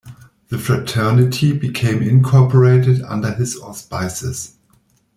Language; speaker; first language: English; non-native, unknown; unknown